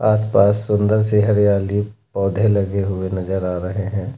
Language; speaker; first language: Hindi; native; Hindi